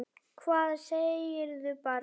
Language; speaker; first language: Icelandic; native; Icelandic